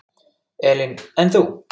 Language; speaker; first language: Icelandic; native; Icelandic